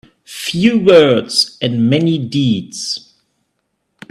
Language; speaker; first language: English; non-native, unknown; German